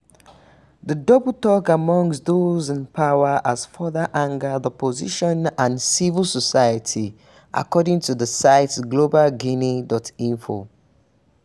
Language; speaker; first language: English; non-native, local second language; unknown